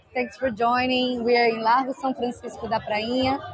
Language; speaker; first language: English; non-native, fluent; Portuguese